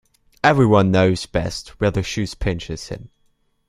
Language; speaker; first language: English; non-native, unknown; German